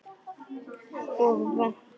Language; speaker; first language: Icelandic; non-native, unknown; Polish